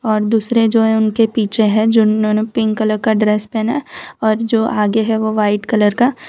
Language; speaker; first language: Hindi; non-native, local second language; Gujarati